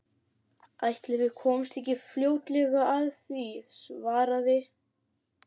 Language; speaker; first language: Icelandic; native; Icelandic